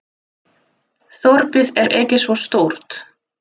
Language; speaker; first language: Icelandic; non-native, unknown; Russian